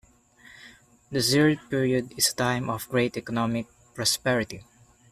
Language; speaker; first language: English; non-native, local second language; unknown